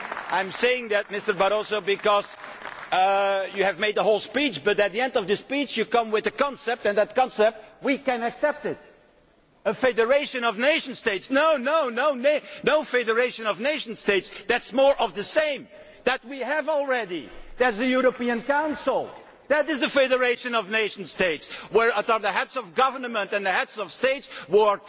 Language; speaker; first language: English; non-native, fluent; Dutch